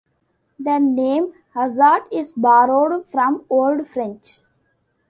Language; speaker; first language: English; non-native, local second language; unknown